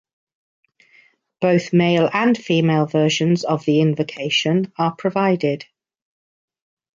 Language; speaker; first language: English; native; English